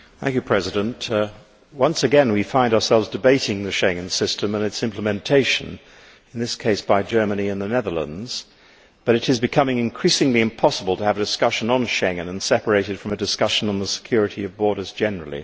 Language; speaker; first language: English; native; English